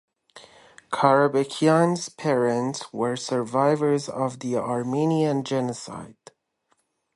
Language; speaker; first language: English; native; English